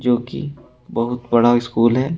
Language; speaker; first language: Hindi; native; Hindi